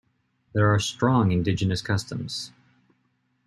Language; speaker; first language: English; native; English